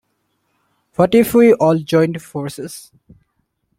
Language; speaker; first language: English; non-native, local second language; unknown